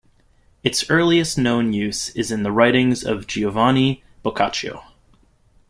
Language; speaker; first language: English; native; English